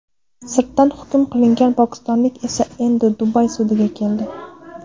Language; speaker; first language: Uzbek; non-native, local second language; Kara-Kalpak